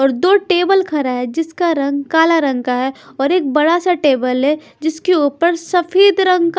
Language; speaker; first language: Hindi; non-native, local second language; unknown